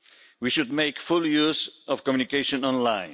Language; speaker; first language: English; non-native, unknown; Polish